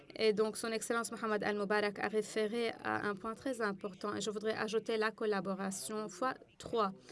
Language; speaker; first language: French; non-native, fluent; English